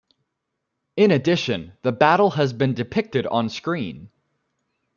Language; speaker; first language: English; native; English